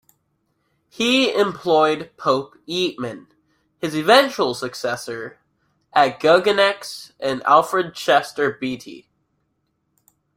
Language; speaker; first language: English; native; English